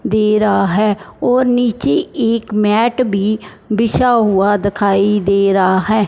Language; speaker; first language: Hindi; non-native, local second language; Punjabi